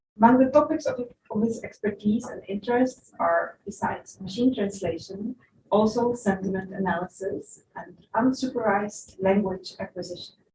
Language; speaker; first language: English; non-native, fluent; Dutch